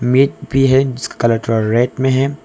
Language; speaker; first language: Hindi; early bilingual, other home language; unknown